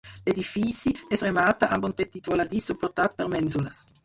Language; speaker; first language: Catalan; non-native, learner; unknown